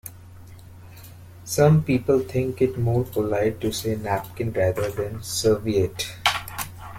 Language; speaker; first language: English; non-native, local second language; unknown